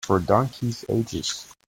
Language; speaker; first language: English; native; English